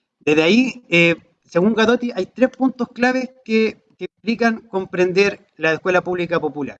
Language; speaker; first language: Spanish; native; Spanish